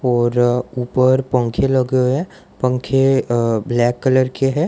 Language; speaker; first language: Hindi; non-native, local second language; Gujarati